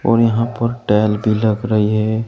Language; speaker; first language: Hindi; native; Hindi